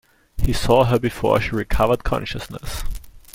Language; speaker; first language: English; non-native, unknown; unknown